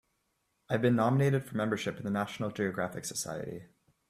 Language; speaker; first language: English; native; English